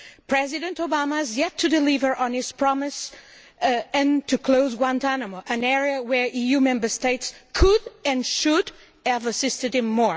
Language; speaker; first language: English; non-native, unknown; Portuguese